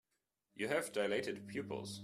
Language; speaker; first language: English; non-native, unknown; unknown